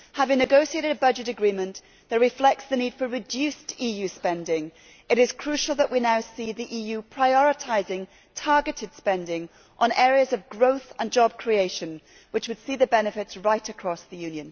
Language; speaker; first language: English; native; English